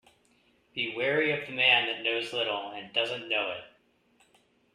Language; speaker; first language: English; native; English